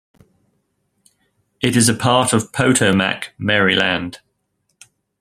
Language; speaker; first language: English; native; English